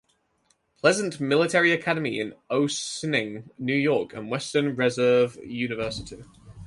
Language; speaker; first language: English; native; English